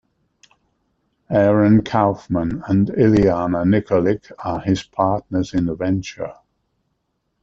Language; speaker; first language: English; native; English